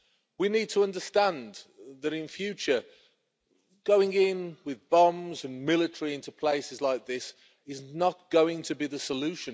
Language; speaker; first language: English; native; English